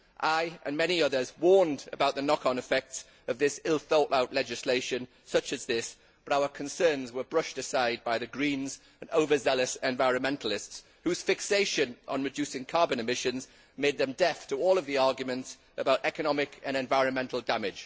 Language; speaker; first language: English; native; English